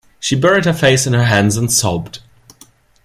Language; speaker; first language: English; non-native, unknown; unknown